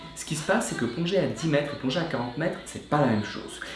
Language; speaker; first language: French; native; French